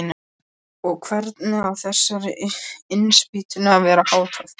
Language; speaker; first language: Icelandic; non-native, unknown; Polish